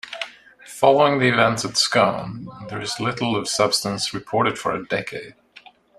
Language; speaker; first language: English; non-native, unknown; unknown